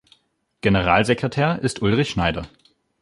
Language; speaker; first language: German; native; German